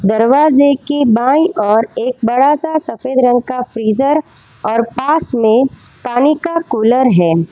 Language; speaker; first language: Hindi; non-native, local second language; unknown